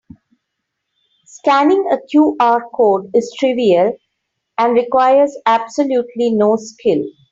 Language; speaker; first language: English; non-native, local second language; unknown